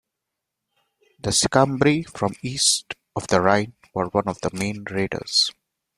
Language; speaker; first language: English; non-native, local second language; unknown